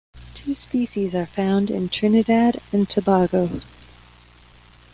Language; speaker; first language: English; native; English